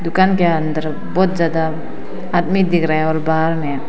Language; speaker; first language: Hindi; non-native, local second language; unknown